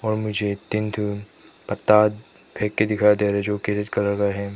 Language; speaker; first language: Hindi; non-native, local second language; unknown